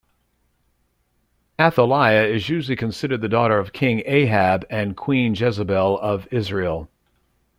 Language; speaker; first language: English; native; English